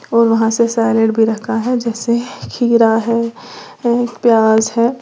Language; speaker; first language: Hindi; native; Hindi